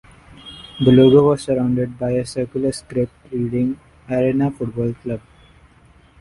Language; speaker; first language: English; non-native, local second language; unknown